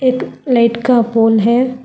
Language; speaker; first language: Hindi; non-native, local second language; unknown